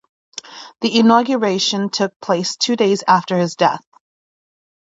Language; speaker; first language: English; native; English